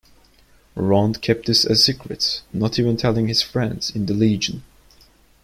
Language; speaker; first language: English; non-native, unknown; Turkish